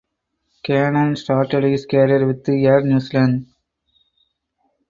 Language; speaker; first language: English; non-native, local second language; Tamil